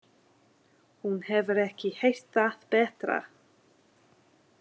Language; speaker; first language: Icelandic; non-native, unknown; English